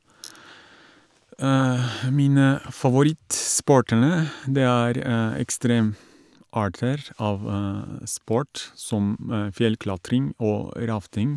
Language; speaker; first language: Norwegian; non-native, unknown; Turkish